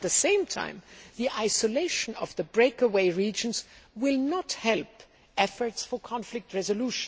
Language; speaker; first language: English; non-native, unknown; German